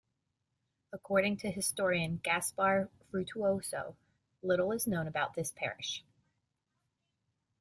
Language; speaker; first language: English; native; English